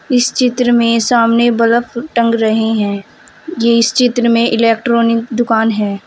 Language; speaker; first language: Hindi; native; Hindi